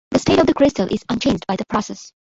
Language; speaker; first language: English; non-native, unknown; Bangla